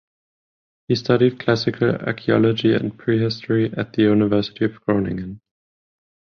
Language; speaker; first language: English; non-native, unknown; German